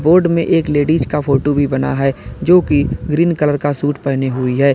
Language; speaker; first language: Hindi; native; Hindi